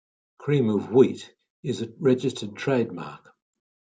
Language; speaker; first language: English; native; English